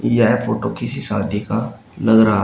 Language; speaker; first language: Hindi; native; Hindi